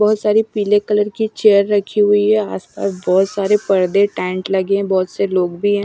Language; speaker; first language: Hindi; non-native, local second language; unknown